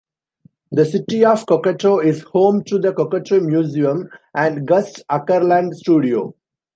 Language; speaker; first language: English; non-native, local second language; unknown